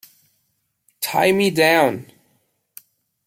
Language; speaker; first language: English; non-native, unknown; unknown